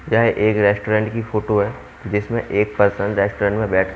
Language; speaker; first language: Hindi; native; Hindi